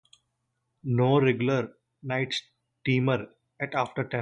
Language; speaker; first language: English; non-native, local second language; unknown